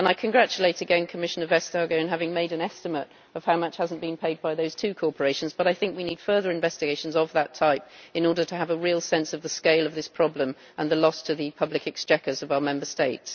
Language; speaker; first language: English; native; English